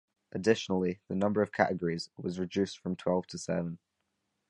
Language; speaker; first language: English; native; English